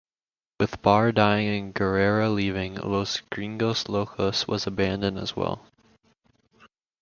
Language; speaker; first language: English; native; English